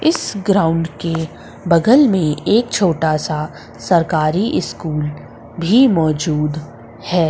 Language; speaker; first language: Hindi; native; Hindi